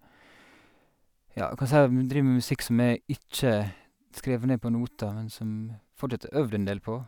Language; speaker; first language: Norwegian; native; Norwegian